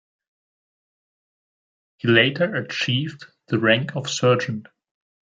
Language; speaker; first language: English; non-native, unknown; German